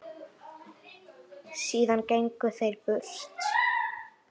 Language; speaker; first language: Icelandic; native; Icelandic